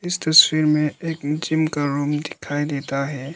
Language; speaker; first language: Hindi; non-native, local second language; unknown